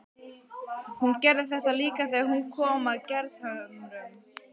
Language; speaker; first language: Icelandic; native; Icelandic